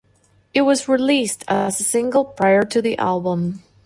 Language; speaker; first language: English; non-native, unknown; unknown